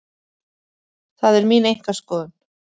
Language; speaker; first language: Icelandic; native; Icelandic